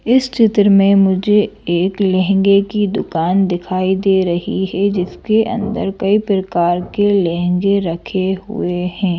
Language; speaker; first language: Hindi; native; Hindi